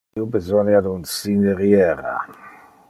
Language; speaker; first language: Interlingua; non-native, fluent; Dutch